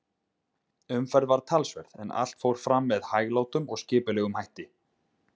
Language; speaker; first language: Icelandic; native; Icelandic